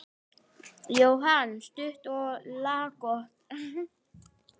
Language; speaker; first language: Icelandic; native; Icelandic